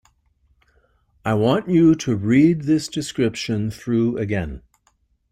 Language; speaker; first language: English; native; English